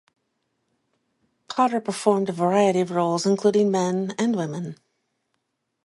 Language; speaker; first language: English; native; English